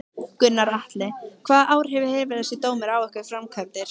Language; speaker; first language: Icelandic; native; Icelandic